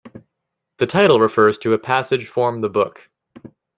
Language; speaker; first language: English; native; English